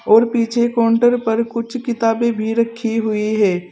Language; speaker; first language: Hindi; native; Hindi